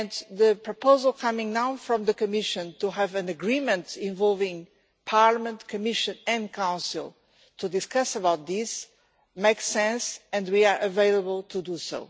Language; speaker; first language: English; non-native, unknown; Portuguese